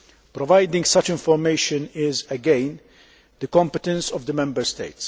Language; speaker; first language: English; non-native, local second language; Maltese